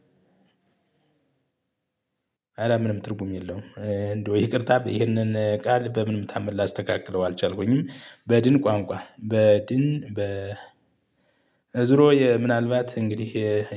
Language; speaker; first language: Amharic; native; Amharic